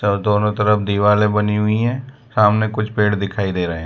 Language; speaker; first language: Hindi; non-native, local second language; Gujarati